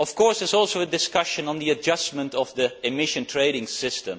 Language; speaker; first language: English; non-native, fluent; Dutch